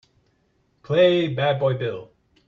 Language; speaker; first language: English; native; English